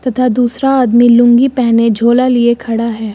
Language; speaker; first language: Hindi; native; Hindi